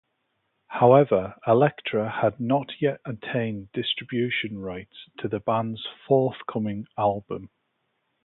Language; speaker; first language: English; native; English